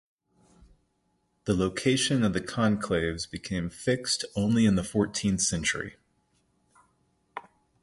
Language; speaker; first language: English; native; English